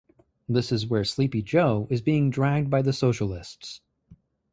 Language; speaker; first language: English; native; English